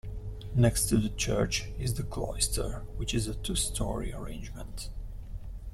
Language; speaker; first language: English; non-native, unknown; Italian